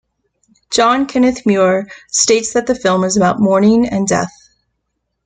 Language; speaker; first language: English; native; English